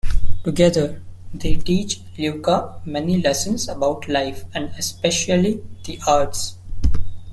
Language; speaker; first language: English; non-native, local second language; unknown